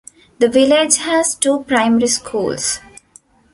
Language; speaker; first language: English; non-native, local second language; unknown